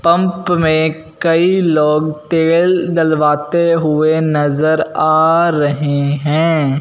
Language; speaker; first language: Hindi; non-native, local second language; Punjabi